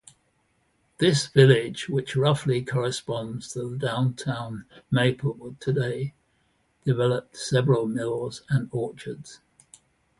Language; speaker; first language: English; native; English